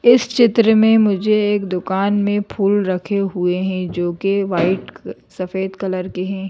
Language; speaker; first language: Hindi; native; Hindi